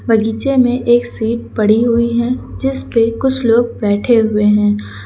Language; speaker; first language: Hindi; native; Hindi